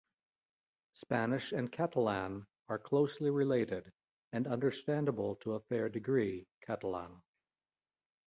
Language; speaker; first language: English; native; English